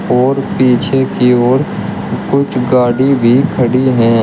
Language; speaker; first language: Hindi; native; Hindi